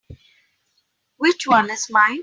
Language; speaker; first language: English; non-native, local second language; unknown